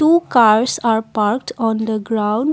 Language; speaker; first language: English; non-native, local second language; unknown